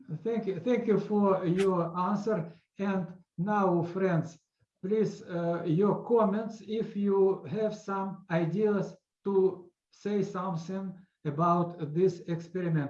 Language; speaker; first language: English; non-native, learner; Russian